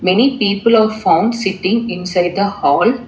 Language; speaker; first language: English; non-native, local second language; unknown